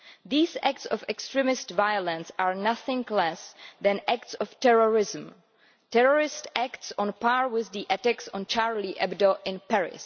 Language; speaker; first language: English; non-native, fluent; Czech